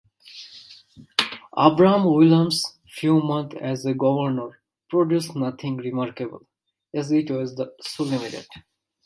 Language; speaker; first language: English; non-native, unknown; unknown